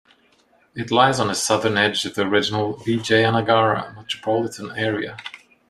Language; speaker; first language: English; non-native, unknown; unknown